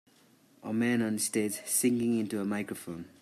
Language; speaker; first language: English; non-native, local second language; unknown